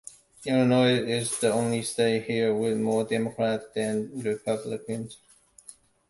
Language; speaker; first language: English; non-native, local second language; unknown